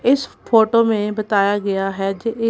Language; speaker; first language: Hindi; non-native, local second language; Punjabi